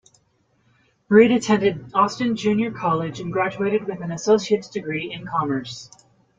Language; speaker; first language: English; native; English